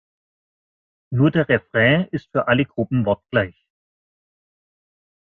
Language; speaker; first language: German; native; German